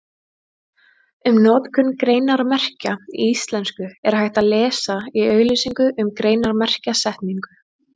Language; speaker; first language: Icelandic; native; Icelandic